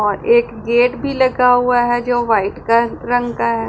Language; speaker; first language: Hindi; non-native, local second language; Punjabi